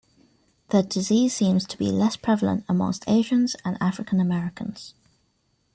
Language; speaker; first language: English; native; English